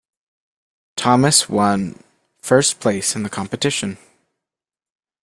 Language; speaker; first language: English; native; English